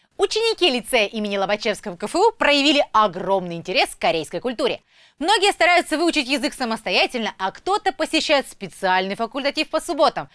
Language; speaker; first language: Russian; native; Russian